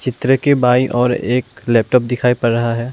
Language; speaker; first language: Hindi; non-native, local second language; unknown